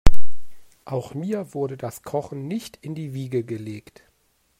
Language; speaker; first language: German; native; German